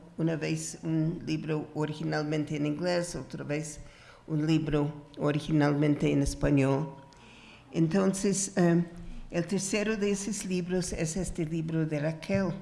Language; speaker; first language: Spanish; non-native, fluent; English